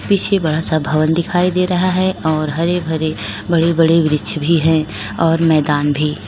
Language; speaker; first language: Hindi; native; Hindi